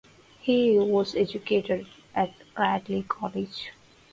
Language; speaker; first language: English; non-native, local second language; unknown